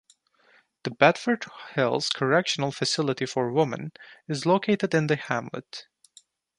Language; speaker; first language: English; non-native, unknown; Turkish